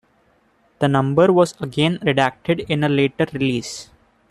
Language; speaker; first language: English; non-native, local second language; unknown